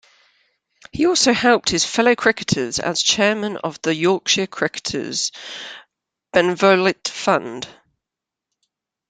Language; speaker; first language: English; native; English